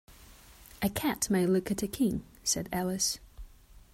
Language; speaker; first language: English; non-native, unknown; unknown